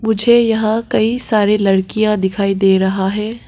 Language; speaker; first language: Hindi; early bilingual, other home language; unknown